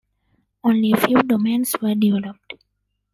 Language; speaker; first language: English; non-native, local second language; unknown